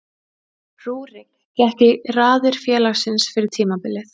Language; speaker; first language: Icelandic; native; Icelandic